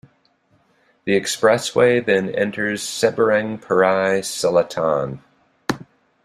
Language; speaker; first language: English; native; English